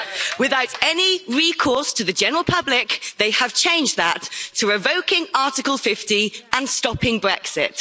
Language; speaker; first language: English; native; English